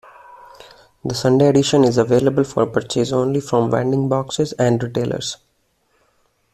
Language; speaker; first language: English; non-native, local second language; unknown